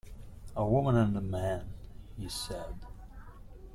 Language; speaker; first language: English; non-native, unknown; Italian